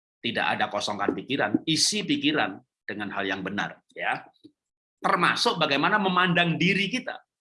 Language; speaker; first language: Indonesian; non-native, local second language; Javanese